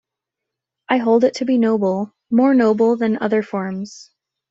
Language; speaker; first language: English; native; English